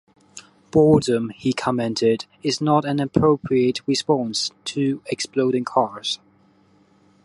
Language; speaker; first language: English; non-native, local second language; Cantonese